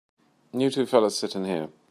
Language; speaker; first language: English; native; English